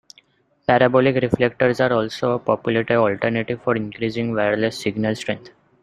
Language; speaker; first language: English; non-native, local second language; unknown